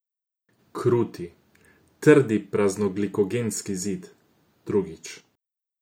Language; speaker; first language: Slovenian; non-native, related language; Croatian